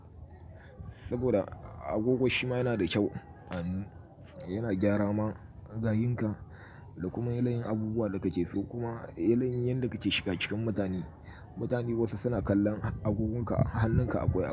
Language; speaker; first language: Hausa; native; Hausa